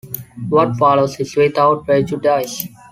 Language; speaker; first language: English; non-native, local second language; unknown